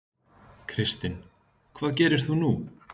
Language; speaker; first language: Icelandic; native; Icelandic